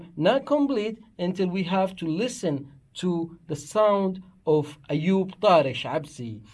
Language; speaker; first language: English; non-native, fluent; Arabic